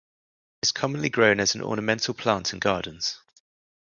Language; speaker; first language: English; native; English